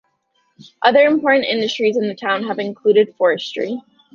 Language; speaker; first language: English; native; English